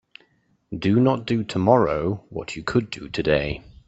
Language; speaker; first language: English; native; English